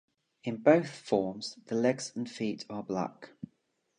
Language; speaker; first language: English; native; English